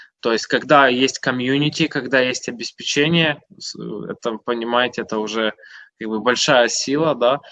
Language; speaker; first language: Russian; native; Russian